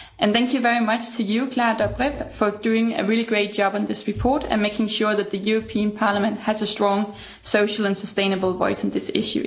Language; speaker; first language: English; non-native, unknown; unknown